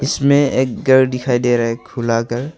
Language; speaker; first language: Hindi; non-native, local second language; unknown